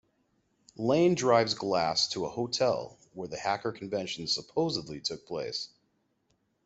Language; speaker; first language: English; native; English